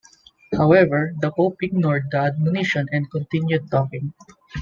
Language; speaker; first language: English; non-native, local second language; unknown